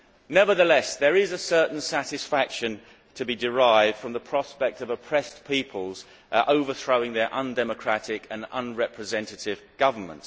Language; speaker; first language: English; native; English